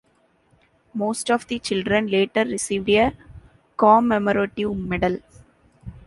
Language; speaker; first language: English; non-native, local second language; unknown